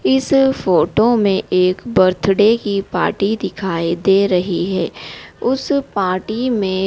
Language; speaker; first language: Hindi; native; Hindi